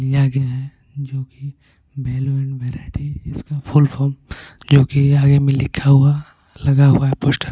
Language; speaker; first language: Hindi; non-native, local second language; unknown